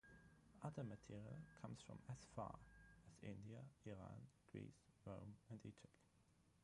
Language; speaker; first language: English; non-native, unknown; German